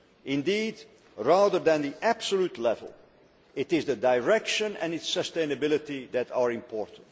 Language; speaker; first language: English; non-native, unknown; Dutch